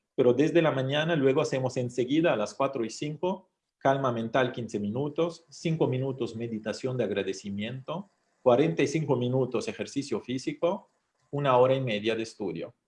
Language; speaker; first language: Spanish; non-native, fluent; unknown